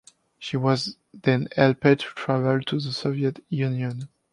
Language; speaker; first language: English; non-native, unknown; French